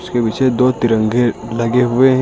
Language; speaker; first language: Hindi; native; Hindi